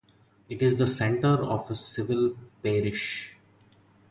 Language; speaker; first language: English; non-native, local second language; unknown